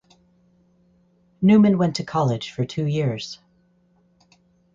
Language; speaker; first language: English; native; English